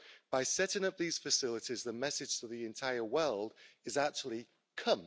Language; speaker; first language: English; native; English